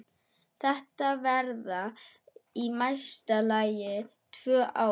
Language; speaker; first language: Icelandic; non-native, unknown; German